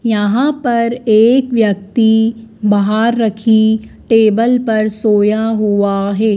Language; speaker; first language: Hindi; native; Hindi